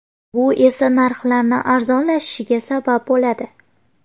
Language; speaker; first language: Uzbek; native; Uzbek